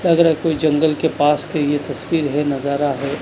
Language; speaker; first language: Hindi; non-native, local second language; Punjabi